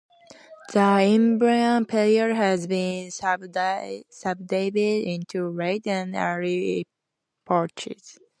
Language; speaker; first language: English; native; English